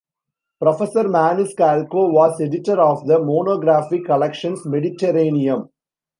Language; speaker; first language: English; non-native, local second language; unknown